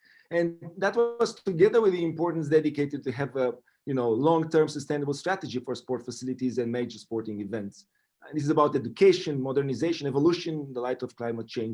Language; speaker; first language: English; non-native, fluent; Romanian